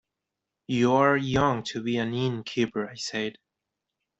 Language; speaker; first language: English; non-native, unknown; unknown